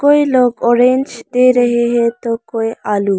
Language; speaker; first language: Hindi; non-native, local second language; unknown